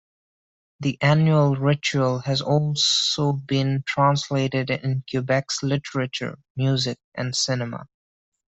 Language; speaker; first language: English; non-native, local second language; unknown